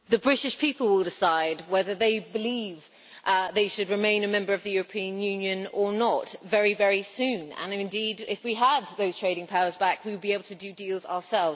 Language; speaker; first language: English; native; English